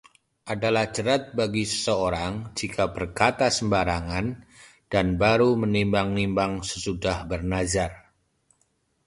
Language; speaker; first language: Indonesian; native; Indonesian